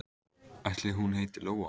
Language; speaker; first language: Icelandic; native; Icelandic